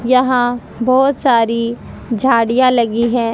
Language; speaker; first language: Hindi; native; Hindi